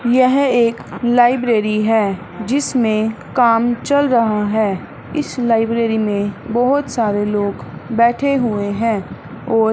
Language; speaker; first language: Hindi; non-native, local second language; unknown